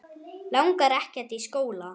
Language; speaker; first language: Icelandic; non-native, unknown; German